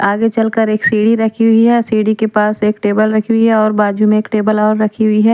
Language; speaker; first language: Hindi; non-native, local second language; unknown